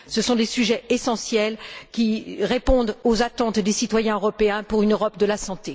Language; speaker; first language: French; native; French